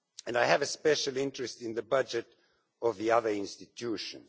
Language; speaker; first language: English; non-native, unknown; Estonian